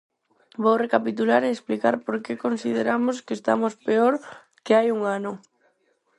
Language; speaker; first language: Galician; non-native, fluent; Spanish